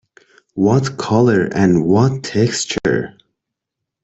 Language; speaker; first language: English; non-native, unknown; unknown